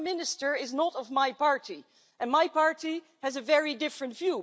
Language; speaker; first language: English; non-native, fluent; Dutch